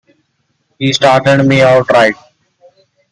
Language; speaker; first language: English; non-native, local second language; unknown